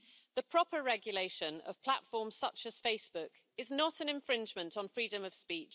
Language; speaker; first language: English; native; English